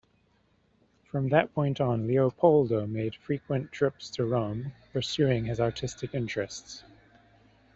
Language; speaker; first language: English; native; English